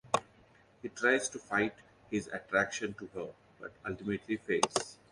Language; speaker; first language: English; non-native, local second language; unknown